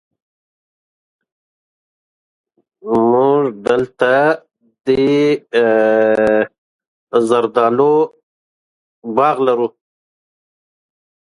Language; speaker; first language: English; non-native, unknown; Pashto